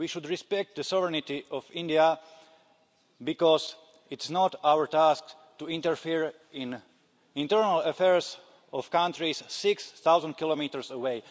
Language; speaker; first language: English; non-native, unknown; Slovak